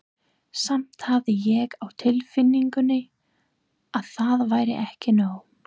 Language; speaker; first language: Icelandic; non-native, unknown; English